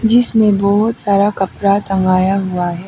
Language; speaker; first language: Hindi; non-native, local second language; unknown